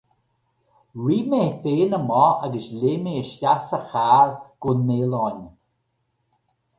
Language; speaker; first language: Irish; native; Irish